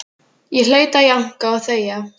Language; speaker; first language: Icelandic; native; Icelandic